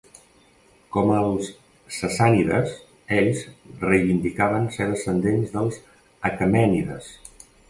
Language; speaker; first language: Catalan; native; Catalan